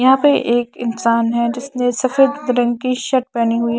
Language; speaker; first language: Hindi; non-native, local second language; Punjabi